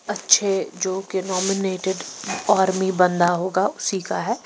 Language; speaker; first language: Hindi; non-native, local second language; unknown